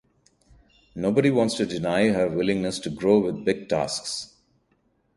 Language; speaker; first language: English; non-native, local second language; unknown